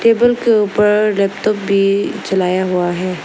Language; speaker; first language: Hindi; non-native, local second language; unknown